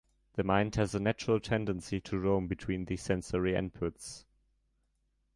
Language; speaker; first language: English; non-native, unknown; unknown